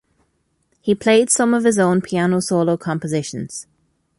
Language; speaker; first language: English; native; English